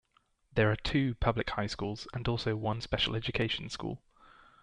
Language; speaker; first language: English; native; English